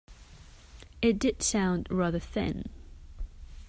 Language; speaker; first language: English; non-native, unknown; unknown